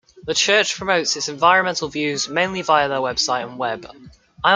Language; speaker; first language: English; native; English